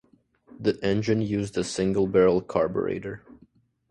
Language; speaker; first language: English; native; English